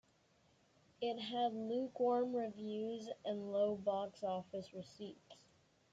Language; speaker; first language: English; native; English